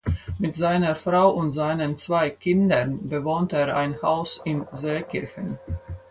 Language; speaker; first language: German; non-native, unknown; Latvian